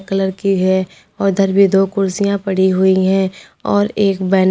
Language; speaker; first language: Hindi; native; Hindi